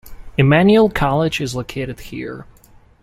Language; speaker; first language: English; non-native, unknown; Russian